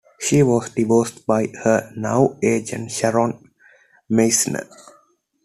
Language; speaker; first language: English; non-native, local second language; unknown